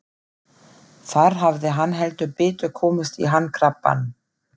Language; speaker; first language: Icelandic; non-native, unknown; German